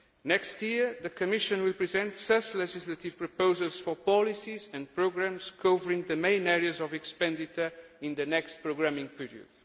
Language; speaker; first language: English; non-native, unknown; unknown